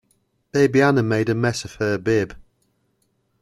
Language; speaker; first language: English; native; English